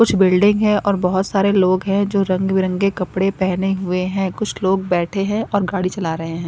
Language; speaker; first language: Hindi; non-native, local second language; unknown